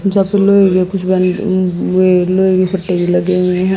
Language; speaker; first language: Hindi; native; Hindi